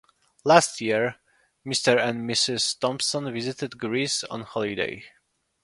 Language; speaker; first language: English; non-native, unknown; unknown